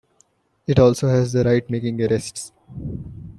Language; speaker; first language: English; non-native, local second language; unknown